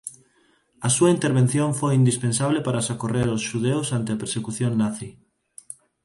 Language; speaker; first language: Galician; non-native, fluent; Spanish